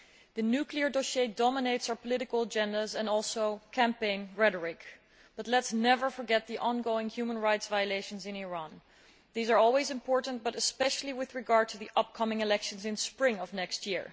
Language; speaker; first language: English; non-native, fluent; Dutch